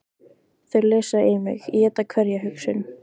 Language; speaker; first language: Icelandic; native; Icelandic